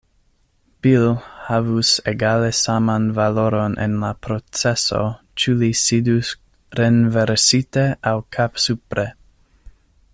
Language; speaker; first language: Esperanto; non-native, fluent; English